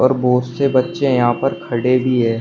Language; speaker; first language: Hindi; native; Hindi